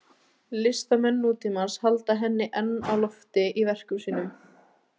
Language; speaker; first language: Icelandic; native; Icelandic